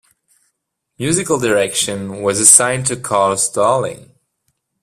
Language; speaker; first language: English; non-native, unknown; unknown